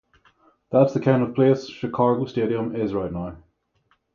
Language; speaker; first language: English; native; English